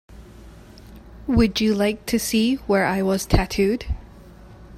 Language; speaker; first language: English; native; English